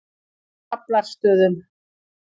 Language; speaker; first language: Icelandic; native; Icelandic